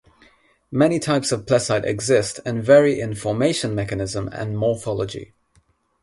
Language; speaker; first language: English; non-native, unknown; Nepali